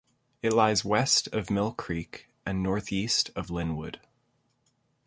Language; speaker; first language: English; native; English